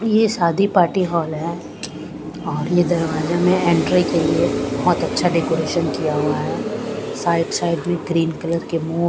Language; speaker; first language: Hindi; non-native, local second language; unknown